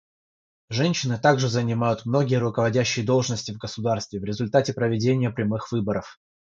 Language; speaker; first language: Russian; non-native, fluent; Georgian